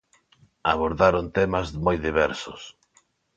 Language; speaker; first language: Galician; non-native, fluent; Spanish